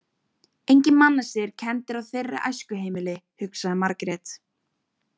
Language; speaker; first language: Icelandic; native; Icelandic